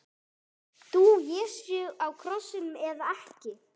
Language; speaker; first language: Icelandic; non-native, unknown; English